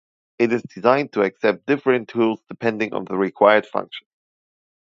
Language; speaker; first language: English; non-native, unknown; German